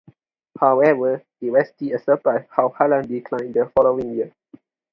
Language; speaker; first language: English; non-native, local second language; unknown